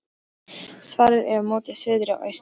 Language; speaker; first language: Icelandic; non-native, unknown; Polish